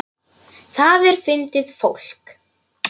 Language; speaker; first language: Icelandic; non-native, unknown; Polish